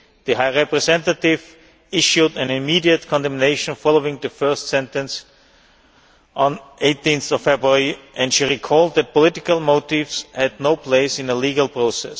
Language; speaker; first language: English; non-native, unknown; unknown